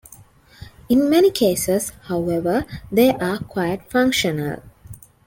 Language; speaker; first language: English; non-native, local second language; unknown